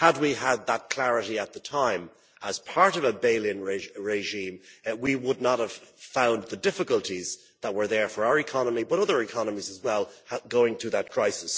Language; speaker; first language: English; native; English